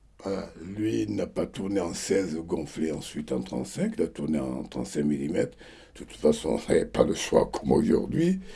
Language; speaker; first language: French; non-native, local second language; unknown